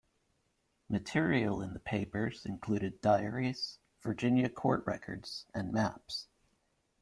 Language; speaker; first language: English; native; English